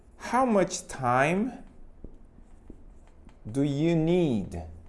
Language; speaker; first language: English; non-native, fluent; Portuguese